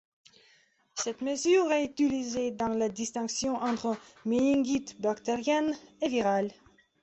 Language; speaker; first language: French; non-native, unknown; Belarusian